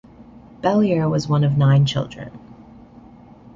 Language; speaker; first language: English; native; English